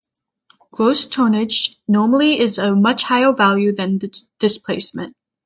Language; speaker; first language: English; native; English